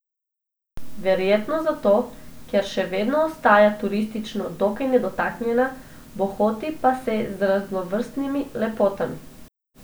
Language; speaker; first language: Slovenian; non-native, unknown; Macedonian